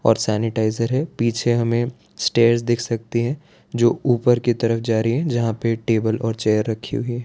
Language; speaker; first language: Hindi; non-native, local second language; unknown